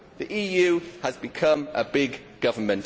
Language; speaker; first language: English; native; English